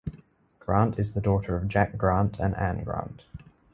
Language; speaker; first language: English; native; English